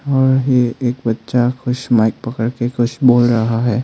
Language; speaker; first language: Hindi; non-native, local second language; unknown